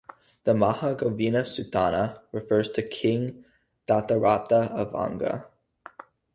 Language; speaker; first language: English; native; English